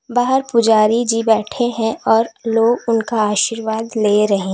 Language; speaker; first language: Hindi; native; Hindi